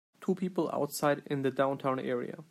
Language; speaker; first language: English; non-native, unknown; Turkish